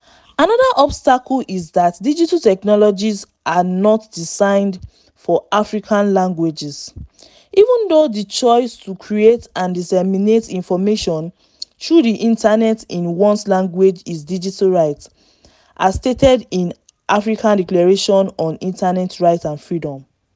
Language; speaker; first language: English; non-native, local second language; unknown